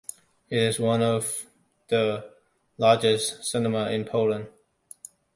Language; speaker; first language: English; non-native, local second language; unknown